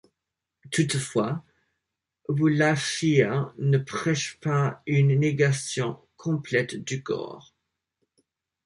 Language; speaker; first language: French; non-native, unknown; English